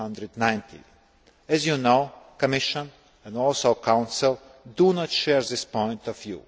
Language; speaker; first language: English; non-native, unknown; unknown